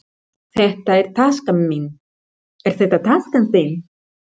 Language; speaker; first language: Icelandic; non-native, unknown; Spanish